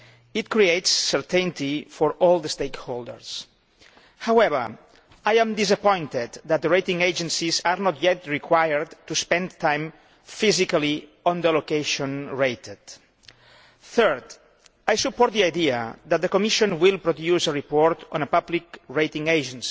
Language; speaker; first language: English; non-native, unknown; Catalan